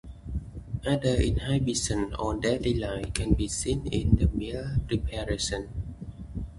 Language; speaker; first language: English; native; English